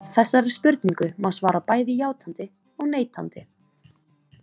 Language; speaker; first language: Icelandic; native; Icelandic